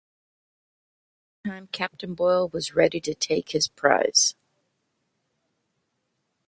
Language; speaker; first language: English; native; English